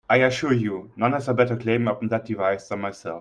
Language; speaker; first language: English; non-native, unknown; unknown